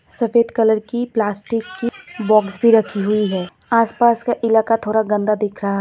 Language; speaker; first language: Hindi; non-native, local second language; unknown